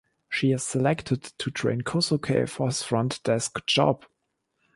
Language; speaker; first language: English; non-native, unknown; German